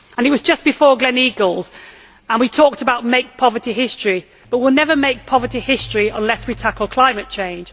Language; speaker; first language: English; native; English